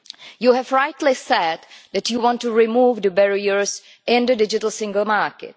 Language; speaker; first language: English; non-native, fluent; Czech